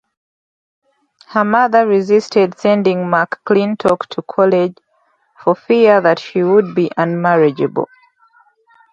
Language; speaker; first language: English; native; English